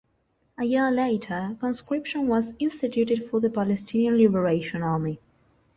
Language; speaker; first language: English; non-native, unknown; Spanish